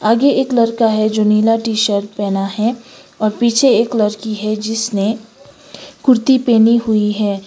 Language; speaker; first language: Hindi; non-native, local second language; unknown